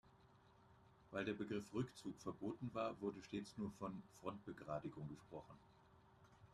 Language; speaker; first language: German; native; German